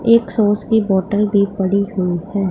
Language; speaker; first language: Hindi; non-native, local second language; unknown